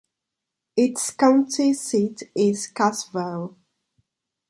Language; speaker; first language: English; non-native, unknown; Portuguese